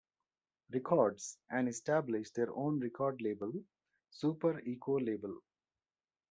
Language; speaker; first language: English; non-native, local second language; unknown